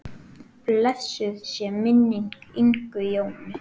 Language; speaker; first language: Icelandic; native; Icelandic